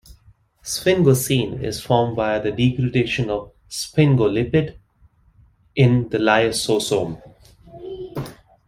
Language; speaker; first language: English; non-native, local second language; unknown